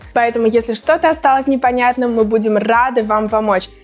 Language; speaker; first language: Russian; native; Russian